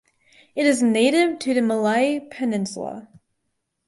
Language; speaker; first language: English; native; English